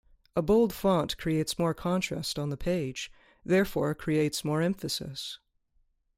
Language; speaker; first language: English; native; English